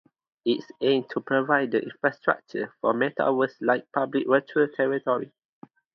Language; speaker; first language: English; non-native, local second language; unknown